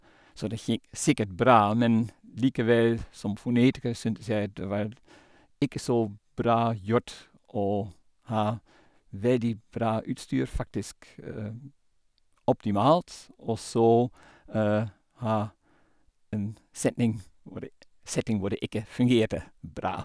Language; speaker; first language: Norwegian; non-native, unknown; Dutch